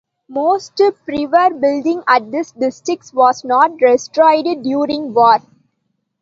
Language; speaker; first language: English; non-native, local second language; Tamil